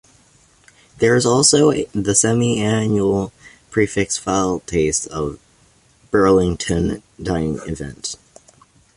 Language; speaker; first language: English; native; English